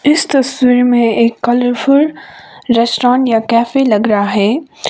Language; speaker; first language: Hindi; non-native, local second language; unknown